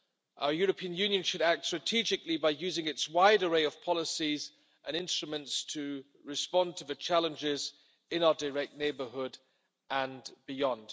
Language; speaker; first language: English; non-native, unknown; German